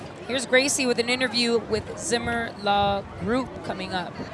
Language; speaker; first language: English; early bilingual, other home language; Spanish